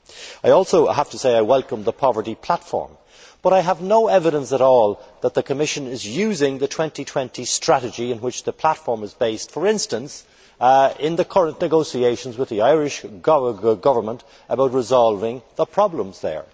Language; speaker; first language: English; native; English